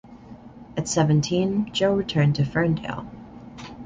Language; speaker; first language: English; native; English